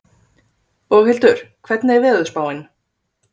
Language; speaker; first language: Icelandic; native; Icelandic